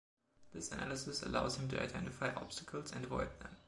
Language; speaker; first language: English; non-native, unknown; German